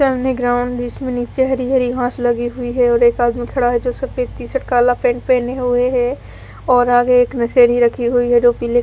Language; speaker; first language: Hindi; native; Hindi